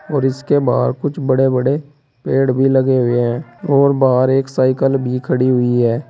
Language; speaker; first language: Hindi; native; Hindi